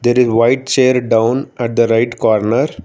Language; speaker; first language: English; non-native, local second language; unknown